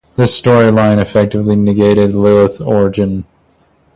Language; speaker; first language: English; native; English